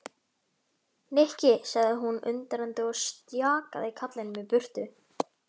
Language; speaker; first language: Icelandic; native; Icelandic